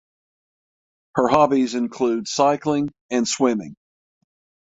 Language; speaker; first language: English; native; English